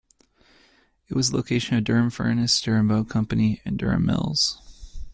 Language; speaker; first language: English; native; English